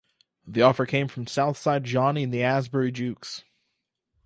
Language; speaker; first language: English; native; English